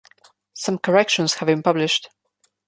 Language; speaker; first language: English; non-native, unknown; Slovenian